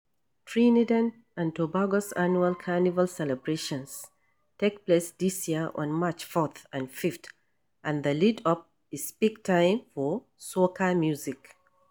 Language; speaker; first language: English; non-native, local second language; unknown